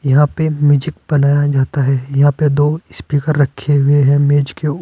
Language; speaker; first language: Hindi; native; Hindi